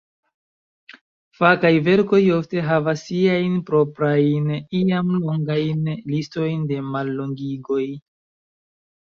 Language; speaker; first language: Esperanto; non-native, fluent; Chinese